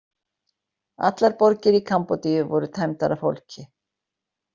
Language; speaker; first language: Icelandic; native; Icelandic